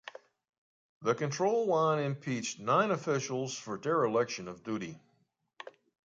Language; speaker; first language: English; native; English